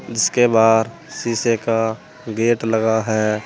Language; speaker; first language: Hindi; native; Hindi